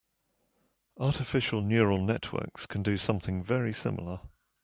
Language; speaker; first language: English; native; English